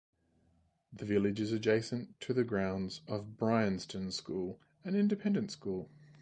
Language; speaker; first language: English; native; English